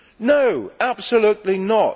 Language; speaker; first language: English; native; English